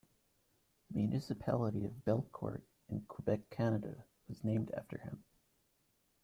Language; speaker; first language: English; native; English